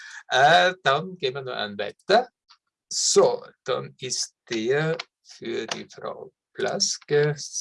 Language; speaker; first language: German; native; German